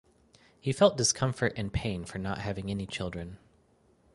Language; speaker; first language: English; native; English